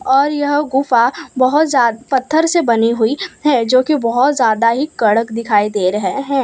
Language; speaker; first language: Hindi; non-native, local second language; Gujarati